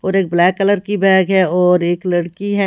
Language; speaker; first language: Hindi; native; Hindi